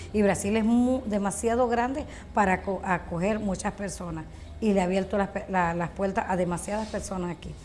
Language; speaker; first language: Spanish; native; Spanish